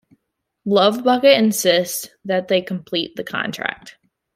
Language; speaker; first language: English; native; English